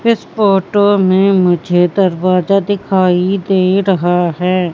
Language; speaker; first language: Hindi; native; Hindi